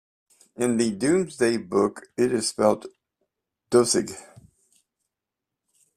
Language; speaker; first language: English; native; English